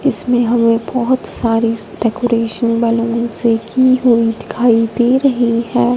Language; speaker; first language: Hindi; non-native, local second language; Punjabi